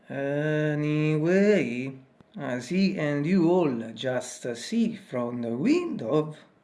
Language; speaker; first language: English; non-native, learner; Italian